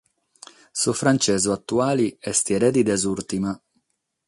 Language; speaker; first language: Sardinian; non-native, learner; Catalan